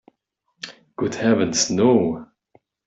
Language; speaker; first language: English; non-native, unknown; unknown